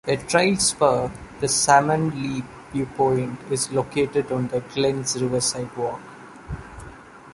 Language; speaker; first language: English; non-native, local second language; Malayalam